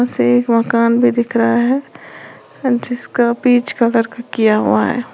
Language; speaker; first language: Hindi; native; Hindi